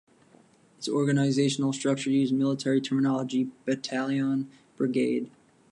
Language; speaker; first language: English; native; English